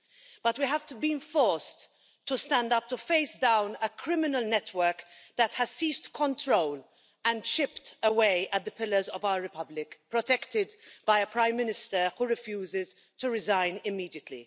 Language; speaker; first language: English; non-native, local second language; Maltese